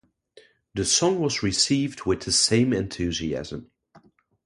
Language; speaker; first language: English; non-native, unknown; Dutch